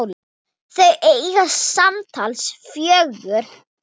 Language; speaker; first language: Icelandic; non-native, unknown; Thai